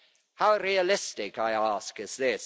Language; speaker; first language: English; non-native, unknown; German